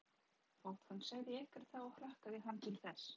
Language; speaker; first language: Icelandic; non-native, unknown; Polish